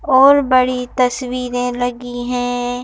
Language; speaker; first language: Hindi; native; Hindi